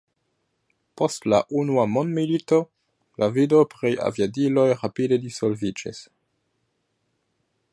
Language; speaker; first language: Esperanto; non-native, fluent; French